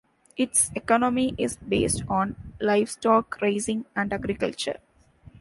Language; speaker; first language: English; non-native, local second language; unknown